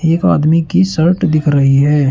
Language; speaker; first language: Hindi; native; Hindi